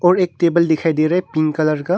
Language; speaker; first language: Hindi; early bilingual, other home language; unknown